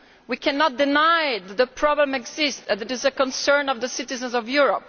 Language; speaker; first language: English; non-native, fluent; Italian